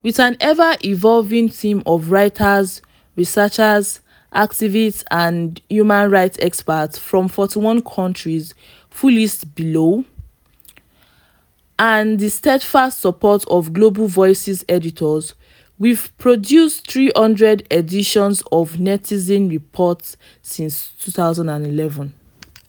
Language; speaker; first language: English; non-native, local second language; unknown